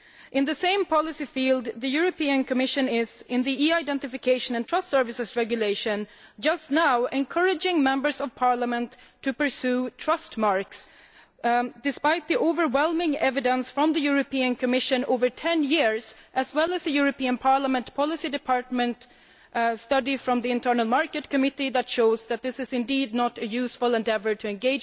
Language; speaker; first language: English; non-native, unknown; Swedish